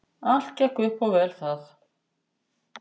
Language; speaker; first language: Icelandic; native; Icelandic